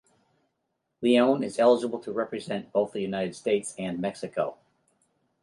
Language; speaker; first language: English; native; English